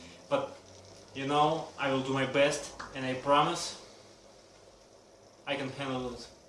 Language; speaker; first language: English; non-native, fluent; Russian